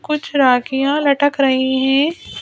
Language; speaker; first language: Hindi; native; Hindi